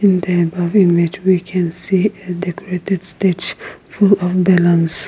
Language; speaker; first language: English; non-native, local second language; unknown